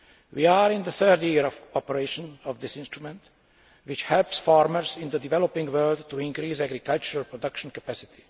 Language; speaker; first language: English; non-native, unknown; Hungarian